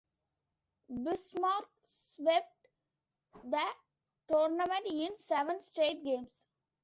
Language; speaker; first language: English; non-native, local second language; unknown